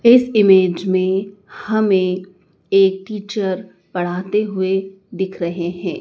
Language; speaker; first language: Hindi; native; Hindi